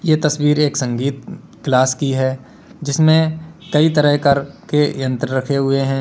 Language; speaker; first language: Hindi; native; Hindi